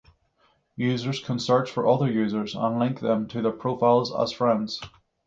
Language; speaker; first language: English; native; English